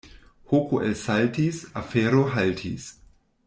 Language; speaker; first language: Esperanto; non-native, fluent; German